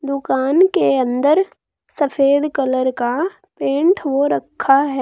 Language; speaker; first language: Hindi; native; Hindi